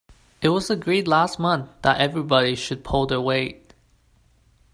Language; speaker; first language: English; non-native, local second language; Cantonese